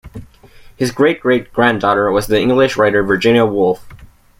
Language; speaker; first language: English; native; English